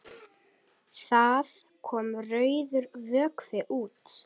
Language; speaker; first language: Icelandic; native; Icelandic